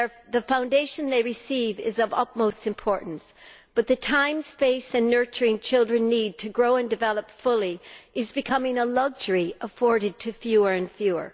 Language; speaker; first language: English; native; English